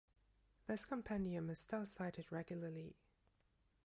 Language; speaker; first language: English; non-native, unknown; German